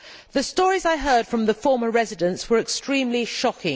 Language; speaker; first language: English; native; English